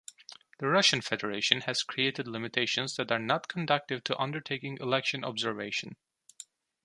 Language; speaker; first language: English; non-native, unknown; Turkish